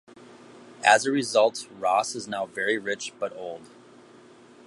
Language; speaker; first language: English; native; English